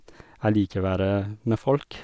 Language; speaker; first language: Norwegian; non-native, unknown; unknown